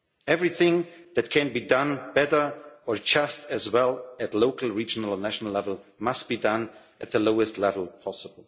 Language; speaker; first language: English; non-native, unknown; German